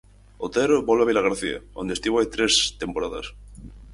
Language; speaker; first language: Galician; native; Galician